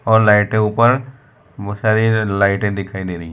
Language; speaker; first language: Hindi; non-native, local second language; Gujarati